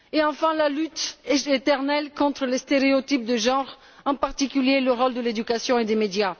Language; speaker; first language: French; non-native, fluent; Bulgarian